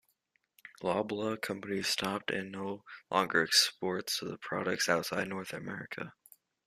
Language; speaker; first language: English; native; English